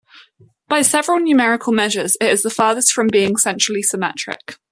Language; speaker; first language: English; native; English